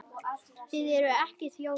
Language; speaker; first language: Icelandic; native; Icelandic